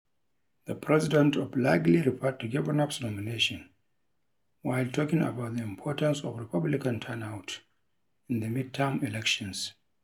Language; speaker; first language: English; non-native, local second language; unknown